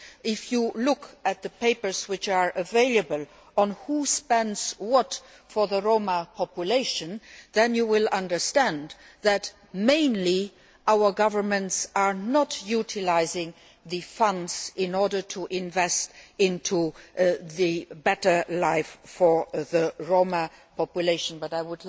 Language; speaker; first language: English; non-native, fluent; Luxembourgish